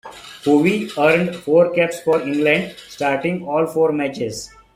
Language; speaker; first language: English; non-native, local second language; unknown